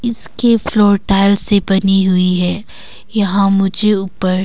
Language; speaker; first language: Hindi; non-native, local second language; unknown